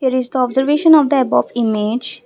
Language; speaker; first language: English; non-native, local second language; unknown